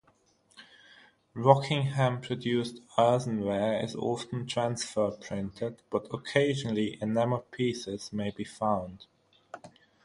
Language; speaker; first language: English; non-native, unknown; German